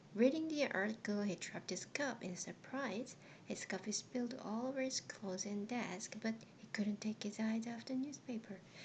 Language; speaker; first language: English; non-native, fluent; Korean